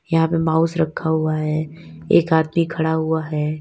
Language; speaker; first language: Hindi; native; Hindi